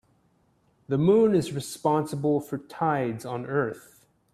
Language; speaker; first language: English; native; English